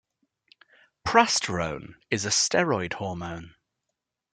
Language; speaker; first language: English; native; English